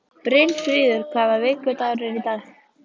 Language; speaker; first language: Icelandic; native; Icelandic